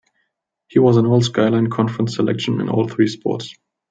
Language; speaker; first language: English; non-native, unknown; German